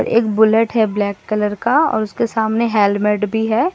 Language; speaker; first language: Hindi; non-native, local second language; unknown